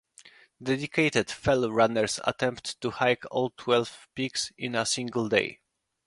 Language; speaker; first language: English; non-native, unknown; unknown